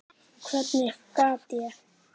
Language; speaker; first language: Icelandic; native; Icelandic